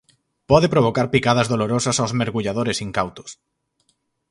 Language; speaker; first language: Galician; native; Galician